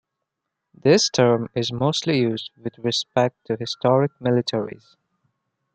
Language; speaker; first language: English; non-native, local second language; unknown